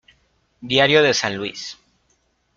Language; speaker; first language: Spanish; native; Spanish